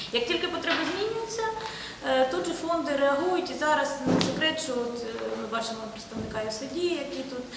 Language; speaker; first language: Ukrainian; non-native, local second language; Russian